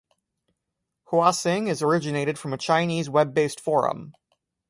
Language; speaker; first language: English; native; English